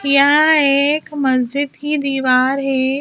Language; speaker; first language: Hindi; native; Hindi